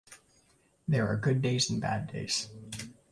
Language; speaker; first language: English; native; English